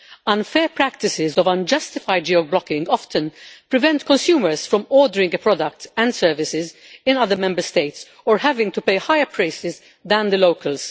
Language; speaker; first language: English; non-native, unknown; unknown